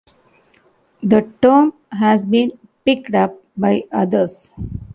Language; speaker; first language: English; non-native, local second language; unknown